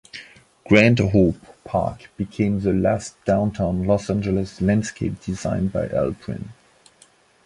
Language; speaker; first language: English; non-native, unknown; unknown